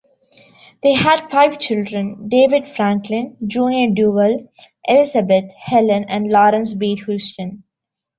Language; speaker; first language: English; non-native, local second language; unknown